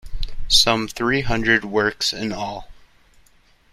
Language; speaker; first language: English; native; English